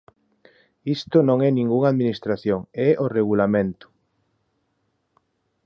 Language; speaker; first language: Galician; native; Galician